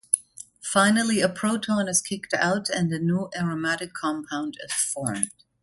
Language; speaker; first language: English; non-native, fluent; German